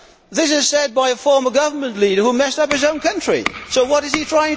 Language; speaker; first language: English; non-native, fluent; Dutch